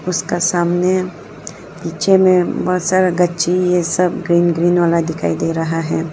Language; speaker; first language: Hindi; early bilingual, other home language; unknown